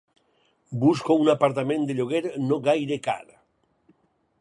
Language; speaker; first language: Catalan; native; Catalan